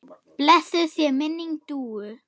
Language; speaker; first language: Icelandic; non-native, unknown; German